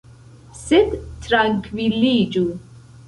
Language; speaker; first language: Esperanto; non-native, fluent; Central Kurdish